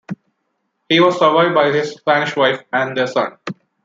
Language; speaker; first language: English; non-native, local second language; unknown